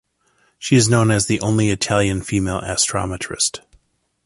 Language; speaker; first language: English; native; English